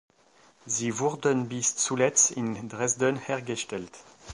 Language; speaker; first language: German; non-native, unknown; French